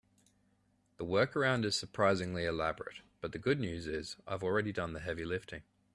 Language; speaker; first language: English; native; English